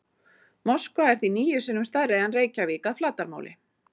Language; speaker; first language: Icelandic; native; Icelandic